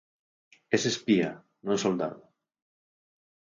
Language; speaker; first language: Galician; native; Galician